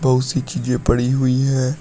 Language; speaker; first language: Hindi; native; Hindi